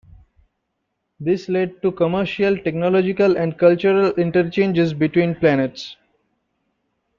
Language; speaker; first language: English; non-native, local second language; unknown